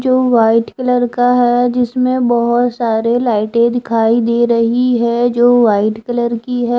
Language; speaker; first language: Hindi; non-native, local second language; Punjabi